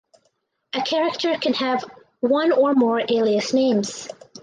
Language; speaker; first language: English; native; English